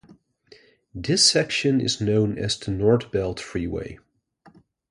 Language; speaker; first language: English; non-native, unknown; Dutch